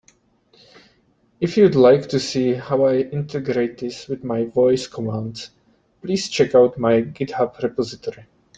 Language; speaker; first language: English; native; English